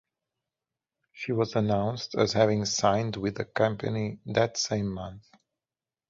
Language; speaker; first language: English; native; English